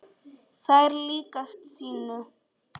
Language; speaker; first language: Icelandic; non-native, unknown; Polish